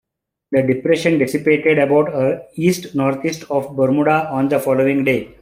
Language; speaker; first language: English; non-native, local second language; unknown